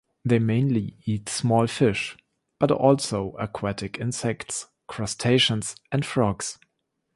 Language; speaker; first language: English; non-native, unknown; German